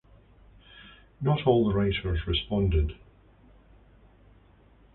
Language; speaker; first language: English; native; English